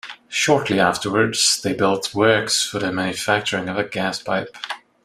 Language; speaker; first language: English; non-native, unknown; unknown